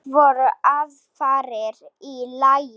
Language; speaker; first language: Icelandic; non-native, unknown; Slovak